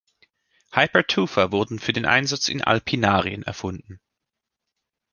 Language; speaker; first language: German; native; German